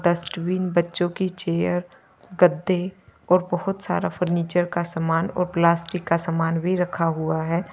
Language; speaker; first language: Hindi; native; Hindi